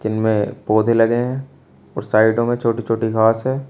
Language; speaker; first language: Hindi; native; Hindi